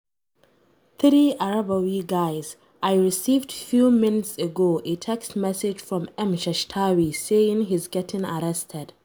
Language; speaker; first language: English; non-native, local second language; Hausa